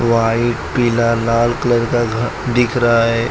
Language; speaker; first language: Hindi; non-native, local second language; Gujarati